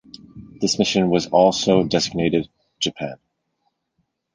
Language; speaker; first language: English; native; English